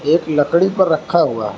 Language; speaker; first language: Hindi; non-native, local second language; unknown